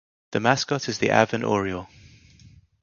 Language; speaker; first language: English; native; English